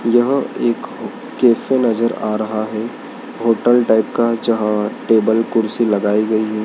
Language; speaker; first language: Hindi; native; Hindi